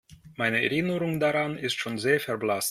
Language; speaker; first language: German; non-native, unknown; Russian